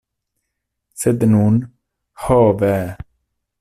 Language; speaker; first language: Esperanto; non-native, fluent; Italian